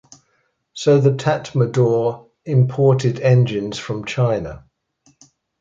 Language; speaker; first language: English; native; English